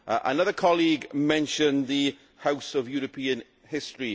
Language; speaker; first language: English; native; English